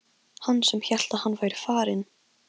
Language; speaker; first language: Icelandic; non-native, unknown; Polish